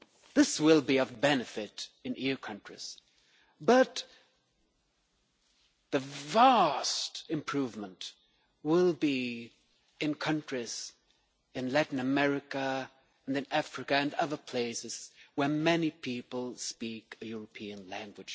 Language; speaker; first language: English; non-native, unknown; Swedish